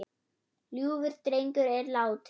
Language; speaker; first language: Icelandic; non-native, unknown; German